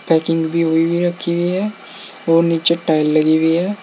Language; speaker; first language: Hindi; native; Hindi